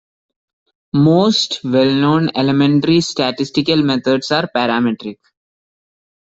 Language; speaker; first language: English; non-native, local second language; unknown